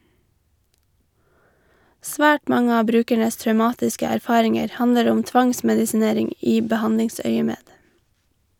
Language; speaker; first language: Norwegian; native; Norwegian